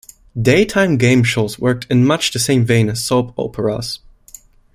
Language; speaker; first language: English; non-native, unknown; German